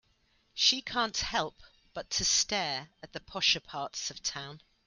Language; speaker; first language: English; native; English